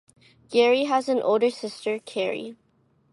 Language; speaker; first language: English; non-native, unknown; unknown